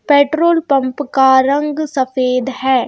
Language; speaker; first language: Hindi; native; Hindi